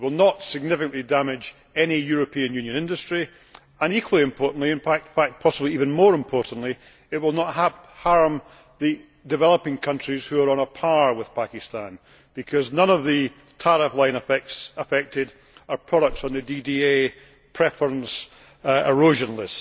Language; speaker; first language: English; native; English